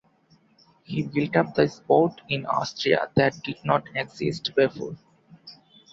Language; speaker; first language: English; non-native, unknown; Bangla